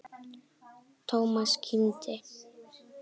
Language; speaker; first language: Icelandic; native; Icelandic